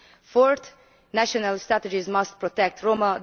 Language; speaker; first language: English; non-native, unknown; Hungarian